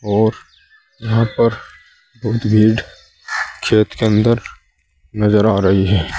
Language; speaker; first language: Hindi; native; Hindi